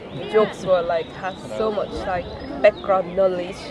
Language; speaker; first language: English; non-native, fluent; Korean